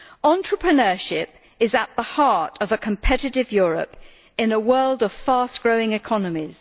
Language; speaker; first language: English; native; English